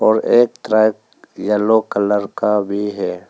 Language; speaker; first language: Hindi; non-native, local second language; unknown